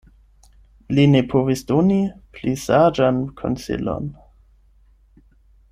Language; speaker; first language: Esperanto; non-native, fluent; German